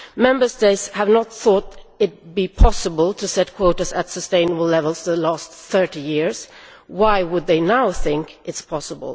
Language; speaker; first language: English; non-native, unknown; Swedish